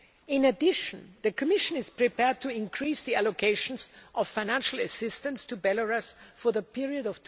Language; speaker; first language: English; non-native, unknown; German